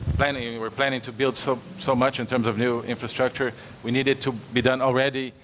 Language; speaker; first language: English; non-native, fluent; Portuguese